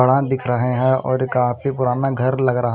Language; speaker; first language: Hindi; non-native, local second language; Punjabi